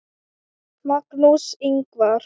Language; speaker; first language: Icelandic; non-native, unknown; Thai